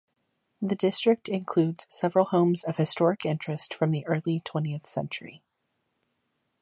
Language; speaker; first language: English; native; English